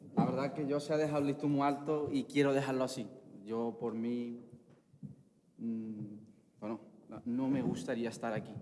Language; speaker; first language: Spanish; non-native, fluent; Arabic